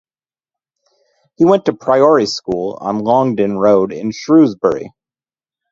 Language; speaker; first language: English; native; English